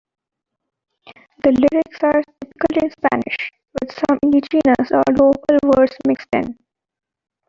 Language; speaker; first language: English; non-native, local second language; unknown